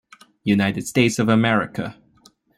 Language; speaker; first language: English; non-native, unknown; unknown